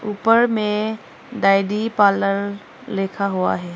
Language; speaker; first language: Hindi; non-native, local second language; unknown